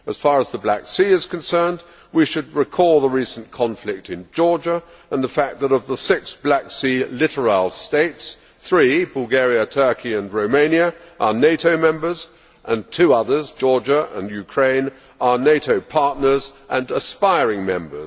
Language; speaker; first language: English; native; English